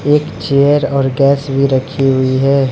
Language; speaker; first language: Hindi; non-native, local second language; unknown